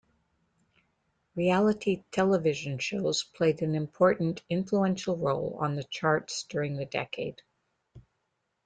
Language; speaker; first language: English; native; English